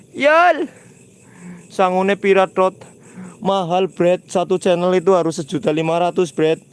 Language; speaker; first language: Indonesian; non-native, local second language; Javanese